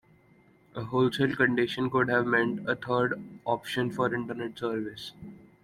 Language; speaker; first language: English; non-native, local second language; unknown